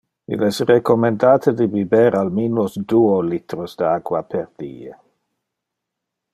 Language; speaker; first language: Interlingua; non-native, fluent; Dutch